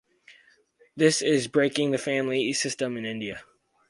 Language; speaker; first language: English; native; English